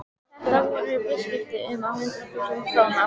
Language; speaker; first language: Icelandic; native; Icelandic